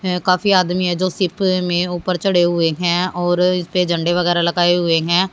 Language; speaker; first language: Hindi; native; Hindi